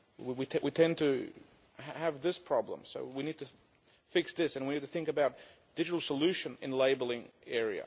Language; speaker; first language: English; non-native, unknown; Lithuanian